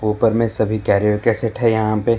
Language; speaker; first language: Hindi; non-native, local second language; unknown